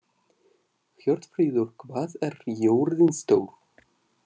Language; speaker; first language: Icelandic; non-native, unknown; Russian